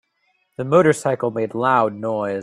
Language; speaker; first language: English; native; English